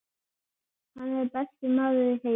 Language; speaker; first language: Icelandic; native; Icelandic